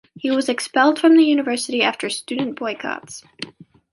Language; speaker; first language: English; native; English